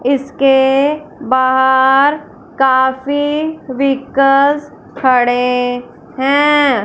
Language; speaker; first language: Hindi; non-native, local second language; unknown